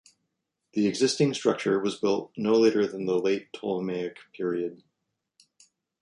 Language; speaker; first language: English; native; English